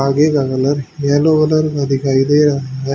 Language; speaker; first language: Hindi; native; Hindi